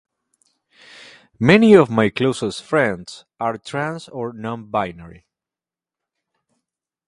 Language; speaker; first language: English; native; English